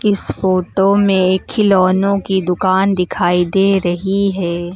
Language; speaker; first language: Hindi; native; Hindi